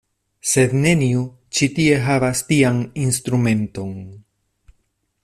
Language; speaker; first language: Esperanto; non-native, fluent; Spanish